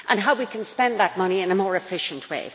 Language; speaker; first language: English; native; English